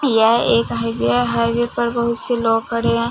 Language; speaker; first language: Hindi; non-native, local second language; Punjabi